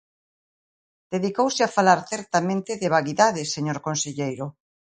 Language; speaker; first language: Galician; native; Galician